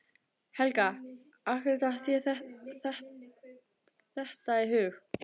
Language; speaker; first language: Icelandic; native; Icelandic